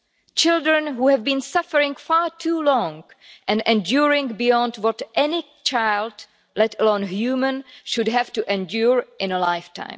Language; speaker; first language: English; non-native, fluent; Czech